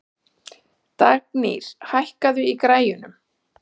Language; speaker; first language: Icelandic; native; Icelandic